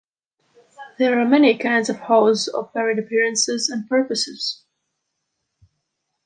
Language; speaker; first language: English; non-native, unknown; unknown